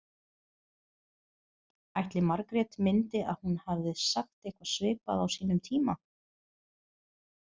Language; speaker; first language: Icelandic; non-native, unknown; Portuguese